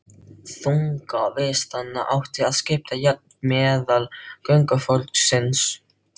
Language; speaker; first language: Icelandic; non-native, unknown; Filipino